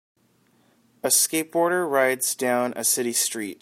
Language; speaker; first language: English; native; English